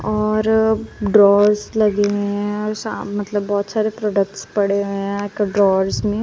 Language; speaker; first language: Hindi; non-native, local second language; Punjabi